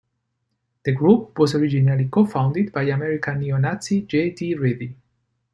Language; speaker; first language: English; non-native, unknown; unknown